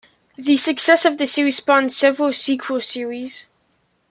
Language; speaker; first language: English; native; English